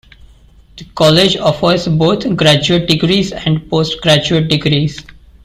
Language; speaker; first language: English; non-native, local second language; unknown